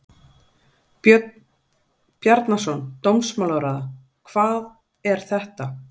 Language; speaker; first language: Icelandic; native; Icelandic